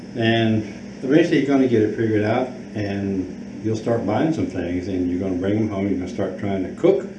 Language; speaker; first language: English; native; English